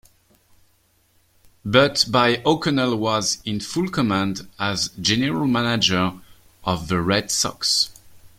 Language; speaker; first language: English; non-native, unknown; French